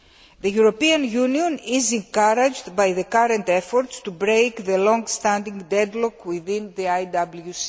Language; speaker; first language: English; non-native, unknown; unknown